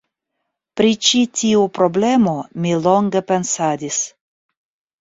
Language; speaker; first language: Esperanto; non-native, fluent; Russian